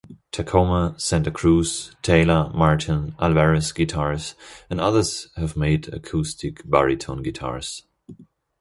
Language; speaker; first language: English; non-native, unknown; German